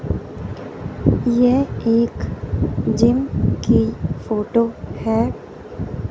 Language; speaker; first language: Hindi; non-native, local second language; Punjabi